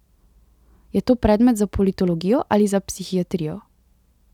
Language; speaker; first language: Slovenian; native; Slovenian